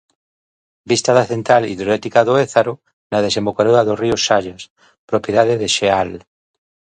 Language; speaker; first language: Galician; native; Galician